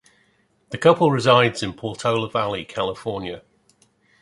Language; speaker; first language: English; native; English